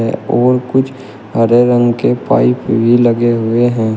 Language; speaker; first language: Hindi; native; Hindi